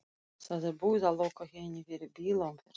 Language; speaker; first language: Icelandic; non-native, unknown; Russian